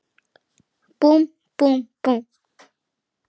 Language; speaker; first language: Icelandic; native; Icelandic